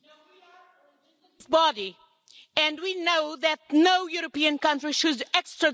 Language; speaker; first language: English; non-native, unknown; Portuguese